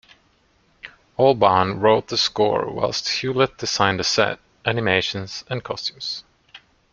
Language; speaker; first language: English; non-native, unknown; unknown